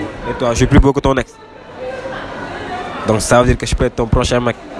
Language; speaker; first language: French; non-native, local second language; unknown